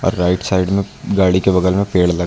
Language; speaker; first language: Hindi; native; Hindi